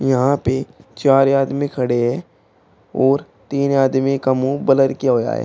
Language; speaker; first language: Hindi; native; Hindi